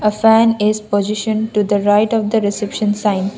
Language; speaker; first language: English; non-native, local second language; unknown